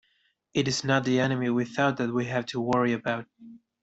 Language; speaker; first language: English; non-native, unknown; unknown